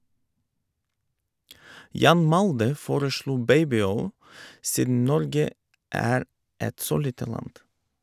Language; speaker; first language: Norwegian; non-native, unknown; Bulgarian